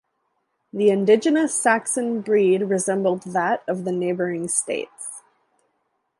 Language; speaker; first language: English; native; English